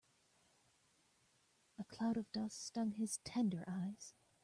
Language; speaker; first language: English; native; English